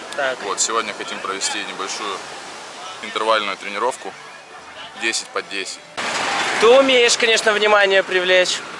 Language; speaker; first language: Russian; native; Russian